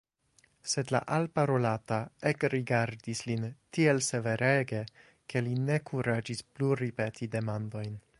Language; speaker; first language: Esperanto; non-native, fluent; English